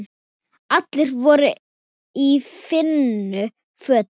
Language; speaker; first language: Icelandic; non-native, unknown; Thai